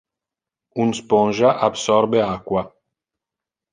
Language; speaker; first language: Interlingua; non-native, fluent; Italian